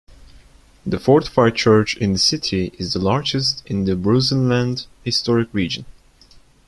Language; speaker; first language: English; non-native, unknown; Turkish